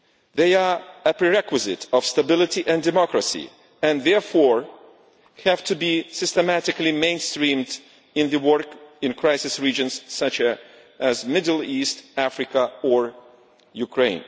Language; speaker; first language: English; non-native, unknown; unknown